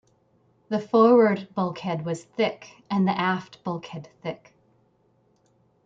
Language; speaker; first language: English; native; English